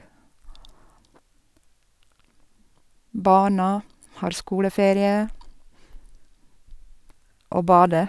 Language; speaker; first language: Norwegian; non-native, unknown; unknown